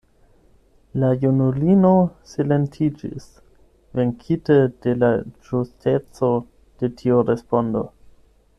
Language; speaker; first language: Esperanto; non-native, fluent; German